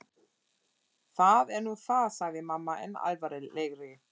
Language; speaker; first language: Icelandic; non-native, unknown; German